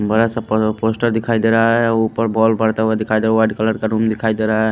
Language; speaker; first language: Hindi; non-native, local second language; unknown